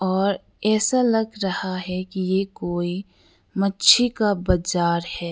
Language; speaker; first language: Hindi; non-native, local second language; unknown